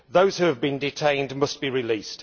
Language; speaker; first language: English; native; English